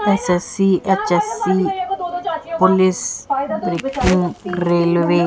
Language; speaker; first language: Hindi; native; Hindi